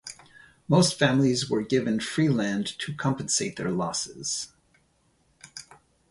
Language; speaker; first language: English; native; English